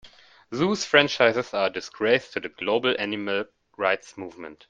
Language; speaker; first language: English; non-native, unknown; German